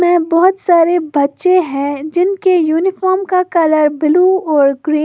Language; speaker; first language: Hindi; native; Hindi